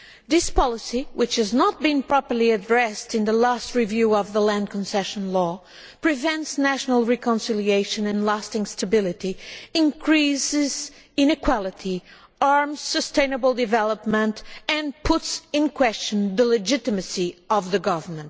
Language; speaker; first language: English; non-native, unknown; Portuguese